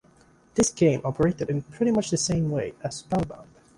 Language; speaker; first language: English; non-native, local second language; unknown